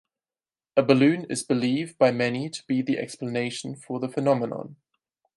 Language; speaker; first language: English; non-native, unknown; German